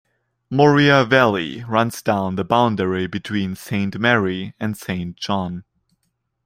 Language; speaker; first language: English; non-native, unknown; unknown